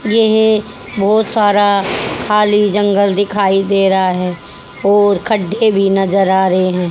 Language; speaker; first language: Hindi; native; Hindi